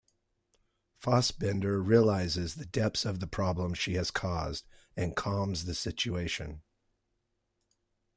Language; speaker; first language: English; native; English